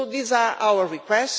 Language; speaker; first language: English; non-native, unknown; Portuguese